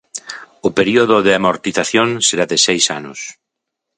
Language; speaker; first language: Galician; native; Galician